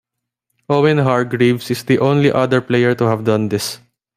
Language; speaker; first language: English; non-native, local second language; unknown